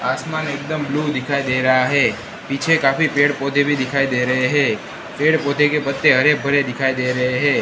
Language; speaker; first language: Hindi; non-native, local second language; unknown